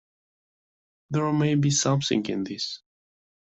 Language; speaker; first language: English; non-native, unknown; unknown